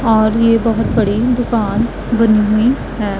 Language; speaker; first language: Hindi; non-native, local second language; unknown